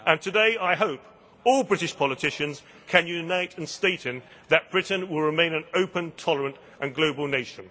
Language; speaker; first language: English; native; English